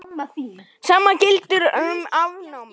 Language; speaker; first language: Icelandic; native; Icelandic